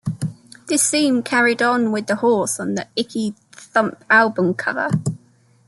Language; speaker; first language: English; native; English